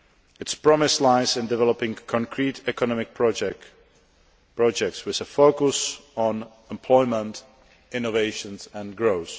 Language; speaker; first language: English; non-native, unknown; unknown